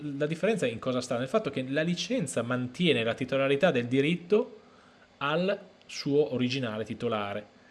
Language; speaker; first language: Italian; native; Italian